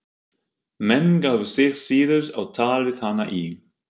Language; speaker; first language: Icelandic; non-native, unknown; German